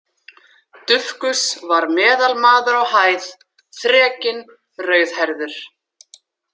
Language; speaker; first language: Icelandic; native; Icelandic